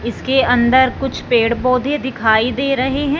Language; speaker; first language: Hindi; non-native, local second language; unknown